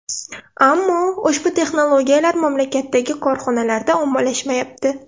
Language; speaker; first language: Uzbek; non-native, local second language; Russian